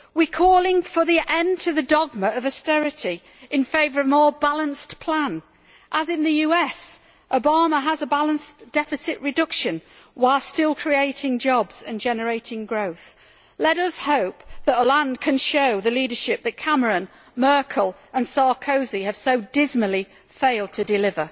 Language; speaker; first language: English; native; English